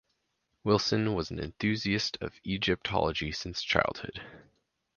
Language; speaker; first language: English; native; English